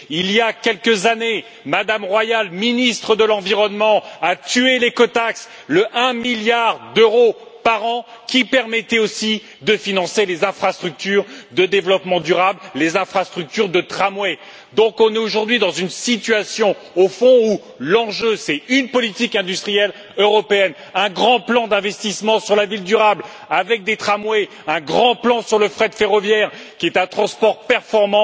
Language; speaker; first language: French; native; French